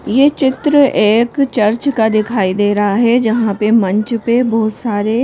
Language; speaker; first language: Hindi; native; Hindi